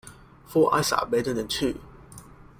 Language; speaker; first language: English; non-native, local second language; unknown